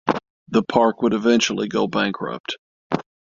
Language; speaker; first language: English; native; English